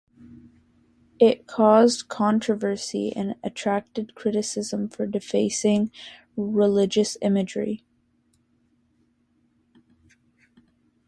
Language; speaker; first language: English; native; English